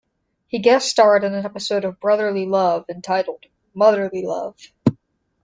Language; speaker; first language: English; native; English